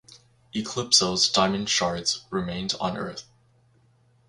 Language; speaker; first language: English; native; English